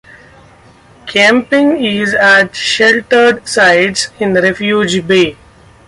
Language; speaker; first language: English; non-native, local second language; Marathi